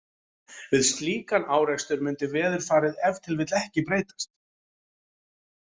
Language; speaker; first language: Icelandic; native; Icelandic